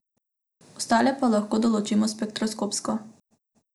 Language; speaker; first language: Slovenian; non-native, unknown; Macedonian